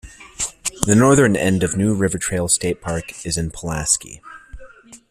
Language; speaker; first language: English; native; English